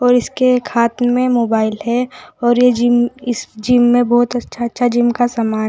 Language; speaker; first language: Hindi; native; Hindi